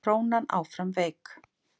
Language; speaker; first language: Icelandic; native; Icelandic